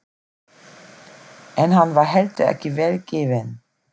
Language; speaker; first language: Icelandic; non-native, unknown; German